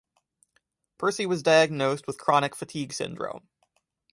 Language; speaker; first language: English; native; English